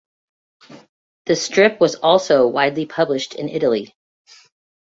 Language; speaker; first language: English; native; English